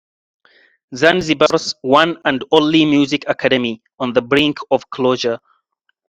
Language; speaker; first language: English; non-native, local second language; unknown